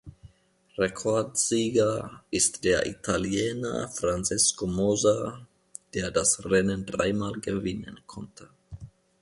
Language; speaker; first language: German; non-native, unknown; Finnish